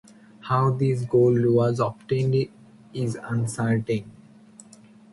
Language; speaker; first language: English; non-native, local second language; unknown